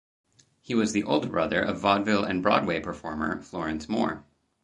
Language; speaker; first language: English; native; English